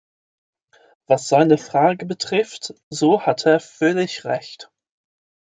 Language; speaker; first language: German; non-native, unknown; English